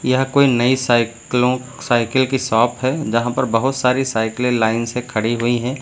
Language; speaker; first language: Hindi; native; Hindi